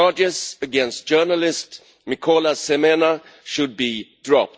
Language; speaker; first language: English; non-native, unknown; Swedish